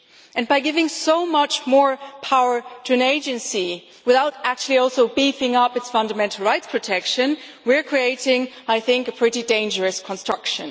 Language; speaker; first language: English; non-native, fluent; German